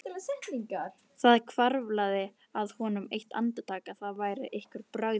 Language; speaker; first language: Icelandic; native; Icelandic